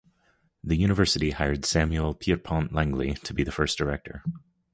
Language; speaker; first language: English; native; English